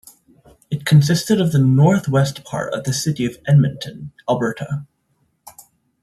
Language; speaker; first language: English; native; English